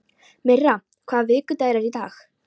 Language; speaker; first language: Icelandic; non-native, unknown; Polish